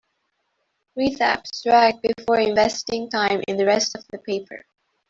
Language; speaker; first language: English; non-native, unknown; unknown